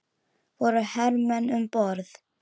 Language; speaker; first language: Icelandic; native; Icelandic